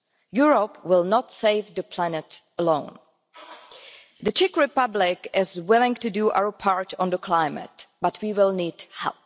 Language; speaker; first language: English; non-native, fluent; Czech